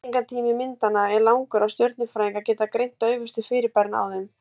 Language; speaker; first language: Icelandic; native; Icelandic